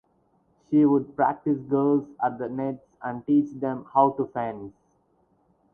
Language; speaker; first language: English; non-native, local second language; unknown